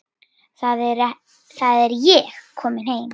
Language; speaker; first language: Icelandic; native; Icelandic